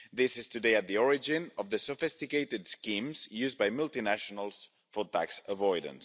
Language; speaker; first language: English; non-native, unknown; Spanish